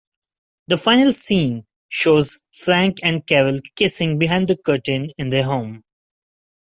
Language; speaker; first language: English; non-native, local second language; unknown